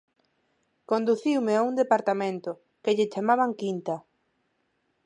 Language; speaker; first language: Galician; non-native, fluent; Spanish